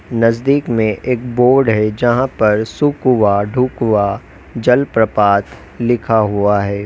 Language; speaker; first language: Hindi; native; Hindi